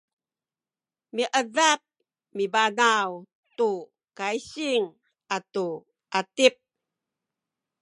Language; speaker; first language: Sakizaya; native; Sakizaya